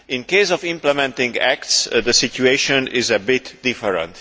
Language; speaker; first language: English; non-native, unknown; Hungarian